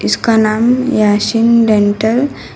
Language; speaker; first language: Hindi; non-native, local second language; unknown